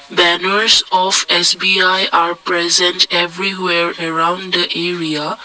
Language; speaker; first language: English; non-native, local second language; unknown